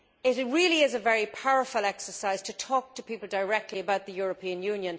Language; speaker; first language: English; native; English